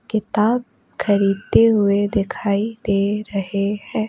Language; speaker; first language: Hindi; non-native, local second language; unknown